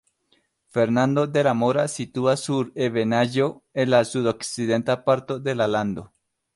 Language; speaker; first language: Esperanto; non-native, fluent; Spanish